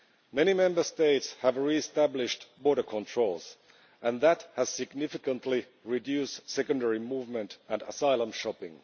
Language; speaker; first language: English; non-native, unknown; Finnish